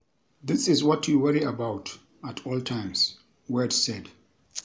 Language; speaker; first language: English; non-native, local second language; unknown